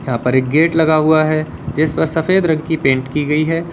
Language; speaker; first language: Hindi; native; Hindi